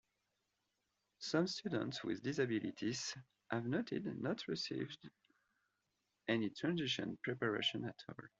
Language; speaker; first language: English; non-native, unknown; French